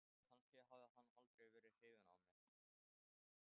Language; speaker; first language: Icelandic; non-native, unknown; Thai